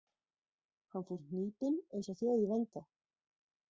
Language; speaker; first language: Icelandic; native; Icelandic